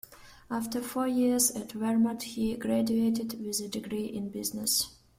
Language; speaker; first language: English; non-native, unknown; Russian